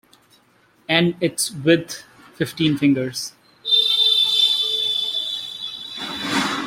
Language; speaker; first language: English; non-native, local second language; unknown